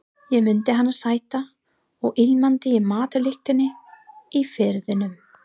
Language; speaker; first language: Icelandic; non-native, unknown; English